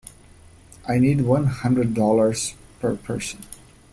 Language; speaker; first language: English; native; English